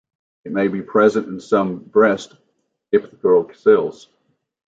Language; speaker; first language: English; native; English